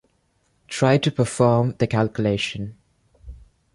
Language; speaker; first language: English; non-native, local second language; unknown